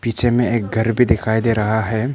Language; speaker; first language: Hindi; non-native, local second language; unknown